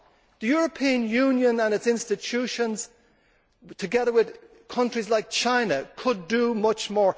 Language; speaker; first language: English; native; English